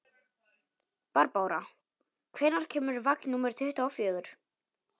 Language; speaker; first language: Icelandic; non-native, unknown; Polish